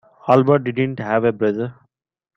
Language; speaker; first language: English; non-native, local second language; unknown